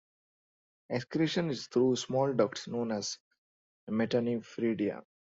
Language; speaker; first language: English; non-native, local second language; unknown